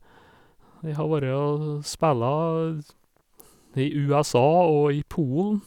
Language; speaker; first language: Norwegian; native; Norwegian